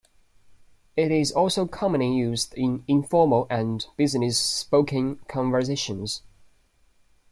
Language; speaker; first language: English; non-native, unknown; Chinese